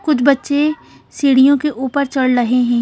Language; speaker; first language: Hindi; native; Hindi